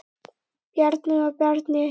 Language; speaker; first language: Icelandic; native; Icelandic